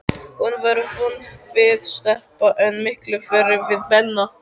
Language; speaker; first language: Icelandic; native; Icelandic